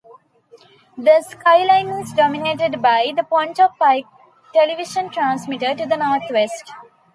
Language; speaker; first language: English; non-native, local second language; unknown